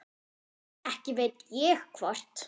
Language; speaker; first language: Icelandic; non-native, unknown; German